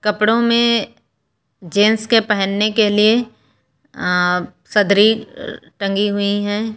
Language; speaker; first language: Hindi; native; Hindi